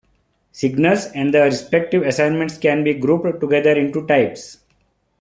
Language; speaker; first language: English; non-native, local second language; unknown